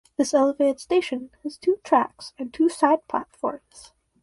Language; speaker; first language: English; native; English